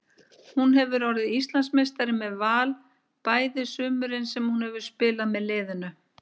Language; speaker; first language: Icelandic; native; Icelandic